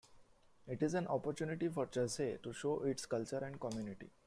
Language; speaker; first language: English; non-native, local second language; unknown